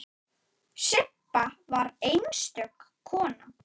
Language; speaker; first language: Icelandic; native; Icelandic